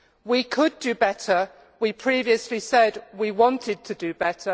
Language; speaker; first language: English; native; English